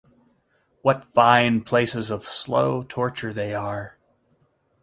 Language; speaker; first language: English; native; English